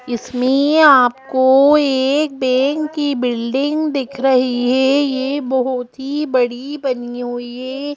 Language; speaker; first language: Hindi; native; Hindi